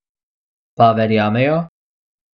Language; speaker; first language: Slovenian; non-native, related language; Bosnian